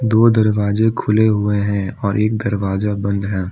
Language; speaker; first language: Hindi; non-native, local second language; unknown